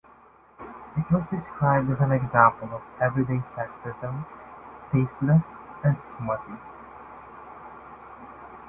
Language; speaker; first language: English; non-native, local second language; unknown